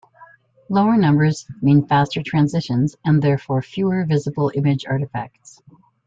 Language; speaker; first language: English; native; English